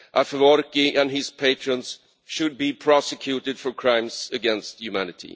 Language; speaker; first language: English; non-native, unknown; Swedish